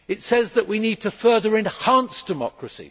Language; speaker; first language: English; native; English